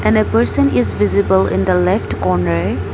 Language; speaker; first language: English; non-native, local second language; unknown